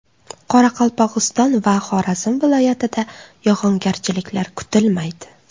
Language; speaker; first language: Uzbek; native; Uzbek